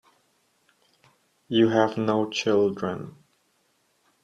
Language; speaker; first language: English; non-native, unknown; German